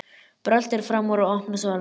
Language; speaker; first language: Icelandic; native; Icelandic